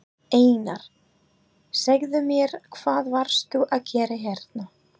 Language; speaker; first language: Icelandic; non-native, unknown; English